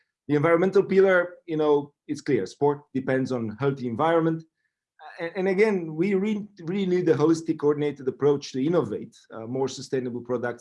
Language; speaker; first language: English; non-native, fluent; Romanian